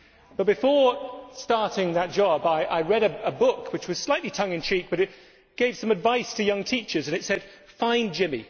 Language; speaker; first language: English; native; English